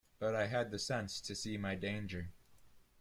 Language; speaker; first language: English; native; English